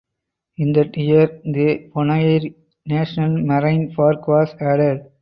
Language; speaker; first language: English; non-native, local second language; Tamil